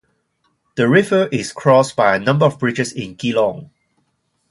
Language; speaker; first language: English; non-native, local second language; Cantonese